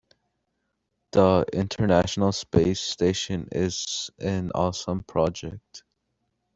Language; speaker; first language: English; native; English